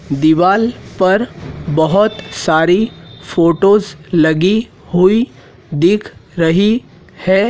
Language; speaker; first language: Hindi; native; Hindi